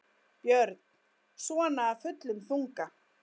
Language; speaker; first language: Icelandic; native; Icelandic